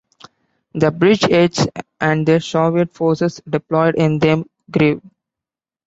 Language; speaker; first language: English; non-native, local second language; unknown